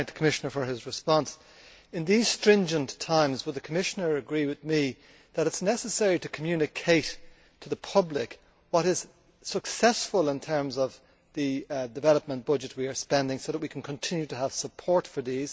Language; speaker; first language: English; native; English